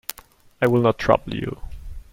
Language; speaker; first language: English; non-native, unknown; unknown